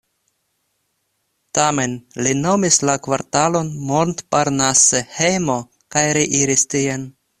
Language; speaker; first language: Esperanto; non-native, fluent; Russian